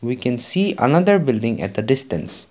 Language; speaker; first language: English; non-native, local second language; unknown